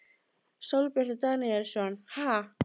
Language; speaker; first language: Icelandic; native; Icelandic